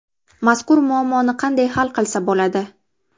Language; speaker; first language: Uzbek; native; Uzbek